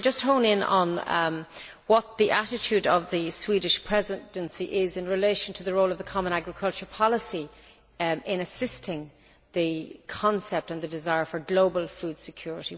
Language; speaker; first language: English; native; English